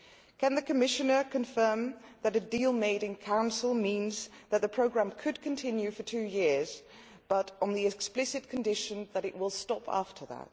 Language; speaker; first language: English; non-native, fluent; Dutch